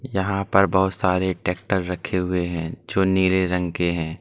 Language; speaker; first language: Hindi; native; Hindi